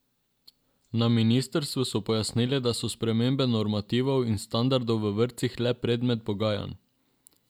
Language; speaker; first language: Slovenian; non-native, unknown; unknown